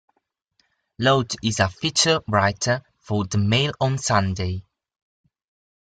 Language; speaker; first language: English; non-native, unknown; Italian